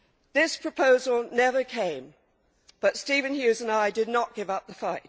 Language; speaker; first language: English; native; English